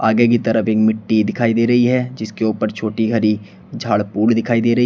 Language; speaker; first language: Hindi; native; Hindi